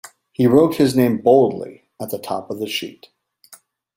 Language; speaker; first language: English; native; English